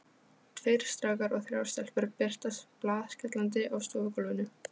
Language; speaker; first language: Icelandic; non-native, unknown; Polish